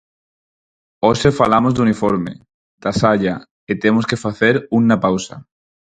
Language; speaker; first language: Galician; non-native, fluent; Spanish